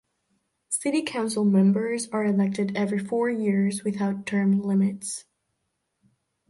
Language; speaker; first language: English; non-native, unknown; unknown